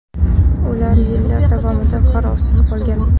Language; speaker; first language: Uzbek; non-native, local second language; Kara-Kalpak